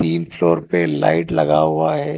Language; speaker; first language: Hindi; non-native, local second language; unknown